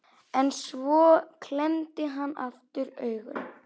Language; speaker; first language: Icelandic; native; Icelandic